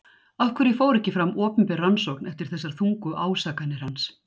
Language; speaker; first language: Icelandic; native; Icelandic